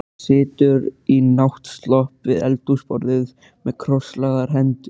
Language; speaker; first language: Icelandic; native; Icelandic